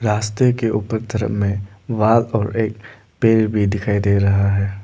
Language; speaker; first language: Hindi; non-native, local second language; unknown